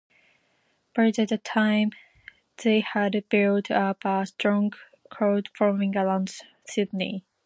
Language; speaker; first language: English; non-native, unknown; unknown